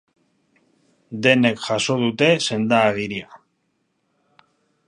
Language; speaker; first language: Basque; native; Basque